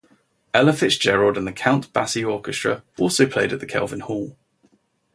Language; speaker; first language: English; native; English